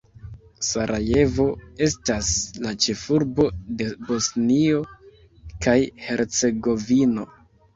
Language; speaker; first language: Esperanto; non-native, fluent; Kinyarwanda